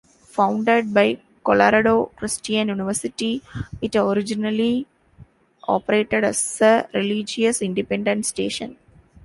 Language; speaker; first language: English; non-native, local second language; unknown